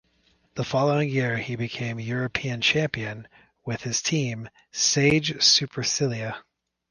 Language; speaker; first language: English; native; English